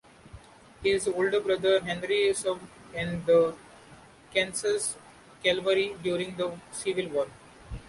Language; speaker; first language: English; non-native, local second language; Marathi